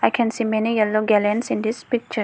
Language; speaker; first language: English; non-native, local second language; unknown